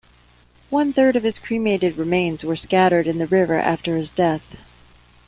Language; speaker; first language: English; native; English